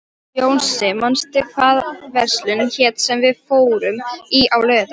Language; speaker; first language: Icelandic; non-native, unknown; Polish